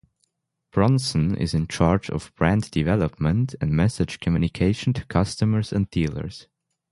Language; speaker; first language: English; non-native, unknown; German